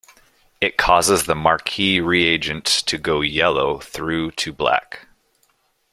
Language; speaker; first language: English; native; English